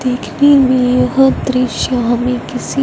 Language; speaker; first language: Hindi; non-native, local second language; Punjabi